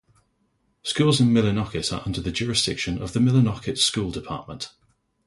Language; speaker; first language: English; native; English